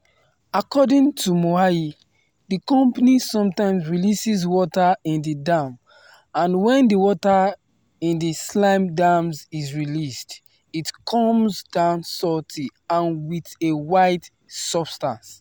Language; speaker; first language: English; non-native, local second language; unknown